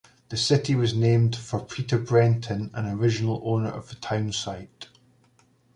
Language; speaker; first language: English; native; English